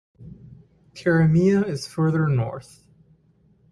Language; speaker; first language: English; non-native, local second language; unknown